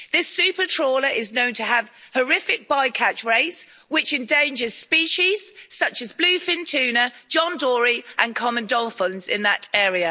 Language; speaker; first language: English; native; English